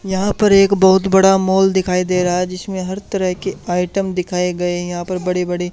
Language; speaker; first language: Hindi; native; Hindi